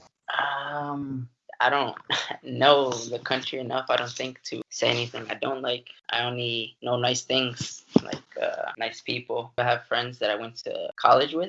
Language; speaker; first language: English; native; English